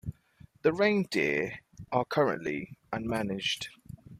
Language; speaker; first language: English; native; English